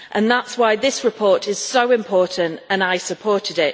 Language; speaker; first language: English; native; English